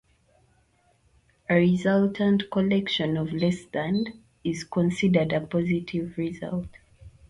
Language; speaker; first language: English; native; English